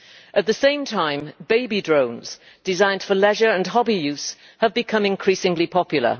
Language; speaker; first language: English; native; English